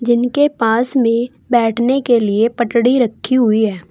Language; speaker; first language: Hindi; native; Hindi